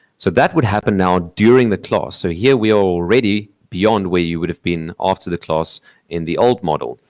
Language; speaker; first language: English; non-native, local second language; Afrikaans